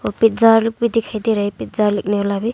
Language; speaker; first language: Hindi; non-native, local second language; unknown